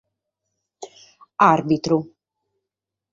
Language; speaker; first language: Sardinian; native; Sardinian